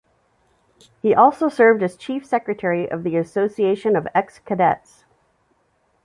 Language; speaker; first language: English; native; English